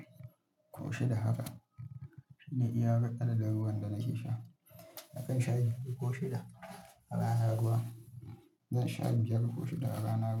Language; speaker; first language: Hausa; native; Hausa